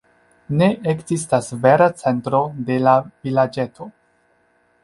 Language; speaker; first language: Esperanto; non-native, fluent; Chinese